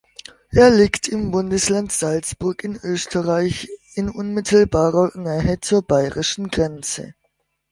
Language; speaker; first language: German; native; German